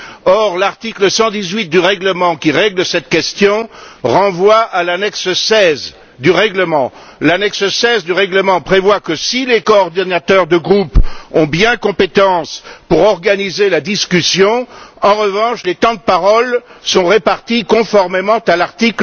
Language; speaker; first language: French; native; French